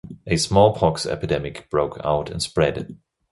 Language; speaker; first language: English; non-native, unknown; German